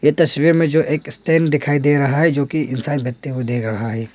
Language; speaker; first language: Hindi; non-native, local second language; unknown